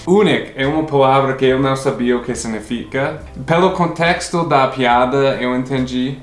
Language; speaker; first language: Portuguese; non-native, fluent; English